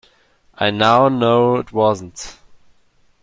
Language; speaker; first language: English; non-native, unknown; German